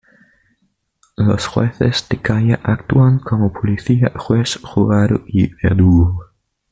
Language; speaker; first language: Spanish; native; Spanish